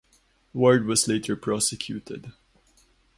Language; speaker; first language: English; non-native, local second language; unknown